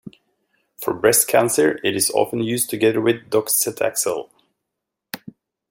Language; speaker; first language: English; native; English